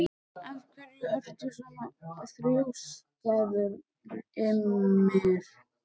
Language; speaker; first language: Icelandic; native; Icelandic